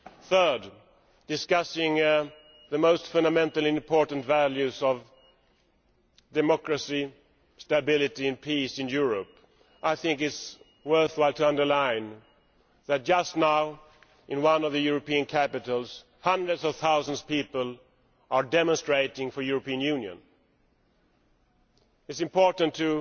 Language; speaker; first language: English; non-native, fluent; Swedish